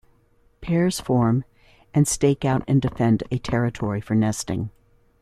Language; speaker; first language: English; native; English